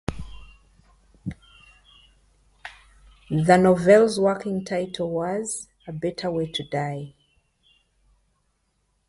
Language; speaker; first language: English; native; English